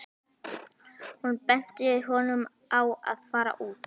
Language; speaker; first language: Icelandic; native; Icelandic